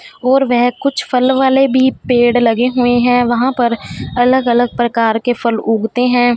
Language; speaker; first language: Hindi; non-native, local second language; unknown